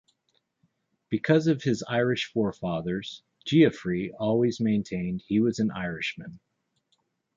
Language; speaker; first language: English; native; English